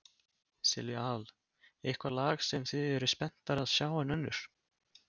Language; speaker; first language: Icelandic; native; Icelandic